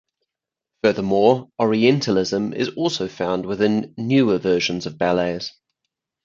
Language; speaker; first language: English; native; English